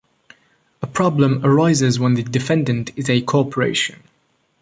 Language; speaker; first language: English; non-native, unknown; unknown